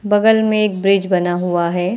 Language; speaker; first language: Hindi; native; Hindi